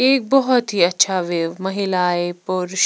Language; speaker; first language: Hindi; non-native, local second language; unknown